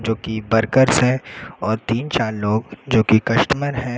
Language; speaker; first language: Hindi; native; Hindi